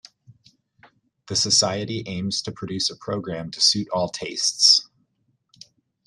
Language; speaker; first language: English; native; English